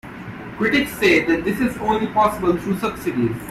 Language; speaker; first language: English; non-native, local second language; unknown